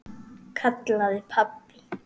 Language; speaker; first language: Icelandic; native; Icelandic